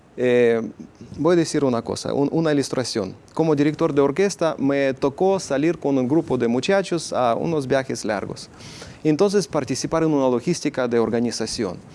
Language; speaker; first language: Spanish; non-native, fluent; Ukrainian